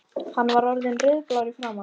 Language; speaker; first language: Icelandic; native; Icelandic